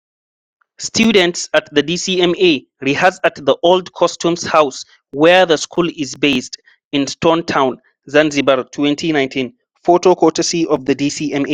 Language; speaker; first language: English; non-native, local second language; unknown